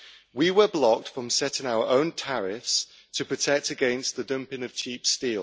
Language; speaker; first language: English; native; English